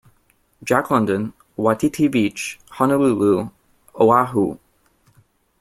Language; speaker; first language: English; native; English